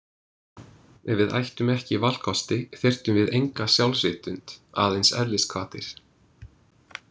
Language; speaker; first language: Icelandic; non-native, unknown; English